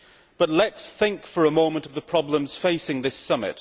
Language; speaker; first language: English; native; English